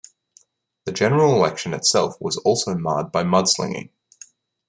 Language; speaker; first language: English; native; English